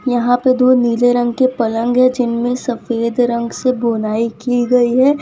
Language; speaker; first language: Hindi; non-native, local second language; Gujarati